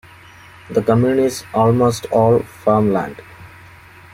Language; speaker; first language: English; non-native, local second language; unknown